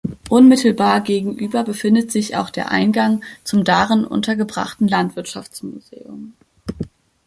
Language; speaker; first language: German; native; German